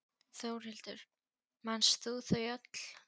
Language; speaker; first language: Icelandic; non-native, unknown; Polish